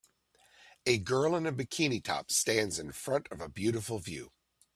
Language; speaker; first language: English; native; English